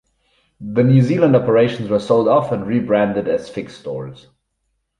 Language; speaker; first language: English; non-native, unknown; German